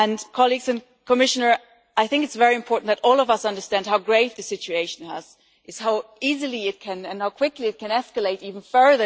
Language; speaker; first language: English; non-native, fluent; German